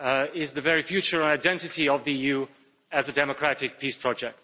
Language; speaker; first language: English; non-native, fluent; Slovak